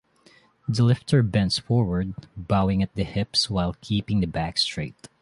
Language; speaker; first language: English; non-native, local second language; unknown